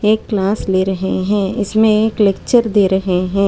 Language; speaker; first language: Hindi; non-native, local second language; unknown